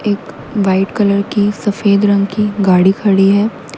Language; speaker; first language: Hindi; native; Hindi